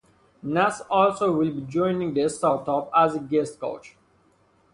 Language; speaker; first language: English; non-native, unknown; Persian